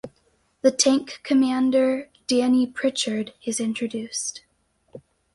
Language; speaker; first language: English; native; English